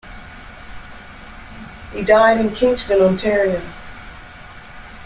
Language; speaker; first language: English; native; English